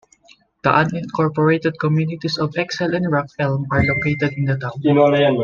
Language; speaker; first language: English; non-native, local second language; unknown